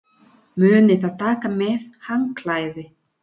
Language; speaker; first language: Icelandic; non-native, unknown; Spanish